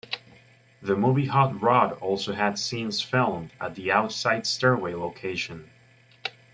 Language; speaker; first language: English; native; English